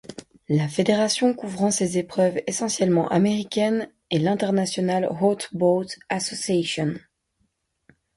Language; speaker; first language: French; native; French